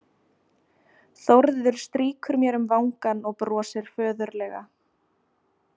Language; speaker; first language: Icelandic; native; Icelandic